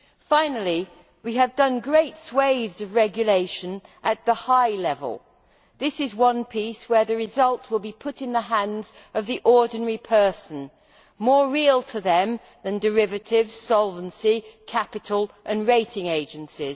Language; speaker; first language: English; native; English